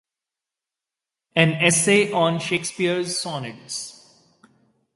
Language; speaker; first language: English; non-native, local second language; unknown